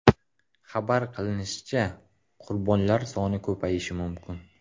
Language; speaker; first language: Uzbek; native; Uzbek